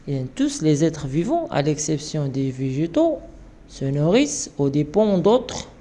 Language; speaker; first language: French; non-native, local second language; Arabic